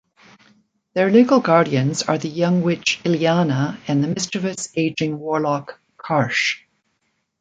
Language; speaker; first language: English; native; English